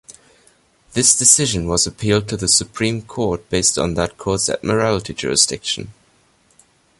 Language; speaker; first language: English; non-native, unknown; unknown